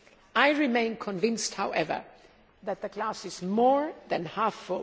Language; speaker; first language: English; non-native, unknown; German